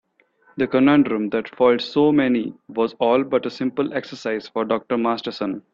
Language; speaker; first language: English; non-native, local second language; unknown